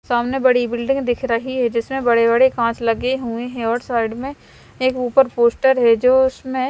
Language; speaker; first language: Hindi; non-native, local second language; Punjabi